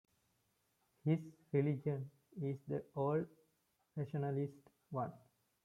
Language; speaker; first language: English; non-native, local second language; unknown